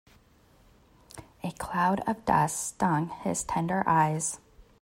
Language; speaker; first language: English; native; English